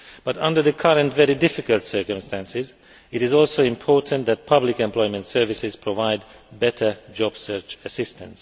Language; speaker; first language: English; non-native, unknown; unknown